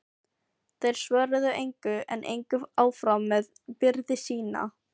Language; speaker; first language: Icelandic; non-native, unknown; Filipino